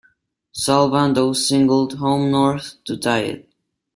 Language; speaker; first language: English; non-native, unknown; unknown